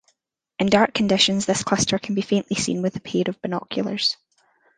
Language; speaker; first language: English; native; English